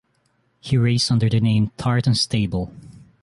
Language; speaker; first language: English; non-native, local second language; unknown